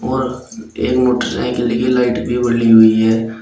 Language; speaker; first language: Hindi; native; Hindi